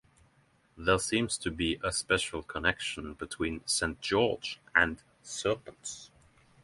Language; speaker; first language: English; non-native, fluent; Norwegian